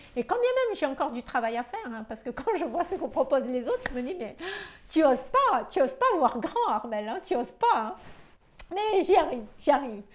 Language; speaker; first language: French; non-native, local second language; Malagasy